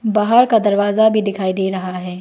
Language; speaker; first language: Hindi; non-native, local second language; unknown